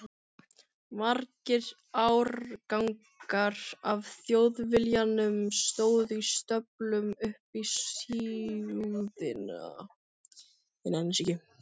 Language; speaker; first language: Icelandic; non-native, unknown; Filipino